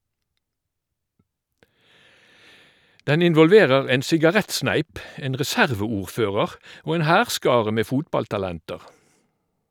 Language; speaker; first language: Norwegian; native; Norwegian